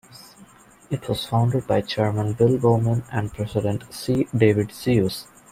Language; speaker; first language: English; non-native, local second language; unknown